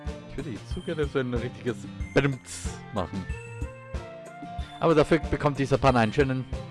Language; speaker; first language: German; native; German